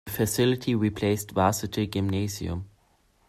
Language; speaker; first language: English; non-native, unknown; German